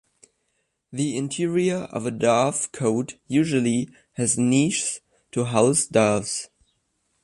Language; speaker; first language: English; non-native, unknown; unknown